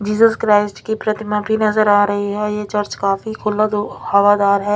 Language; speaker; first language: Hindi; non-native, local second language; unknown